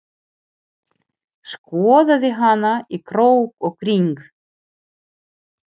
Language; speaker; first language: Icelandic; non-native, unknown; Ukrainian